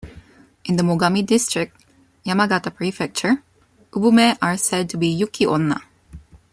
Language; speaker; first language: English; non-native, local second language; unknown